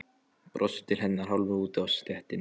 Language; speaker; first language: Icelandic; non-native, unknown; Polish